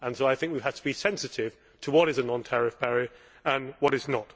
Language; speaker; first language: English; native; English